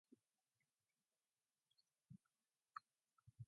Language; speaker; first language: English; non-native, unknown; Mongolian